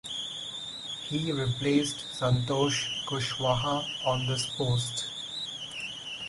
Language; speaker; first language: English; non-native, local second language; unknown